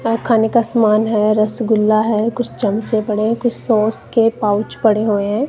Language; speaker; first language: Hindi; non-native, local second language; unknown